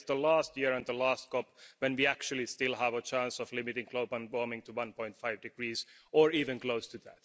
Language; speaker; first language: English; non-native, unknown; Finnish